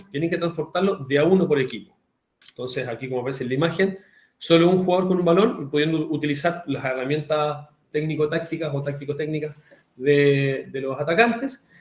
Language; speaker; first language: Spanish; native; Spanish